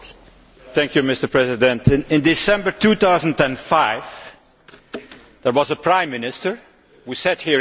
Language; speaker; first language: English; non-native, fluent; Dutch